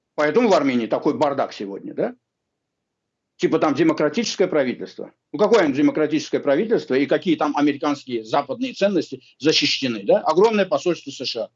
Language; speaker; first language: Russian; non-native, local second language; Azerbaijani